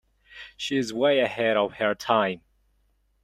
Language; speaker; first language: English; non-native, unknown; Mongolian